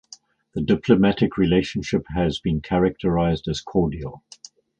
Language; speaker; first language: English; native; English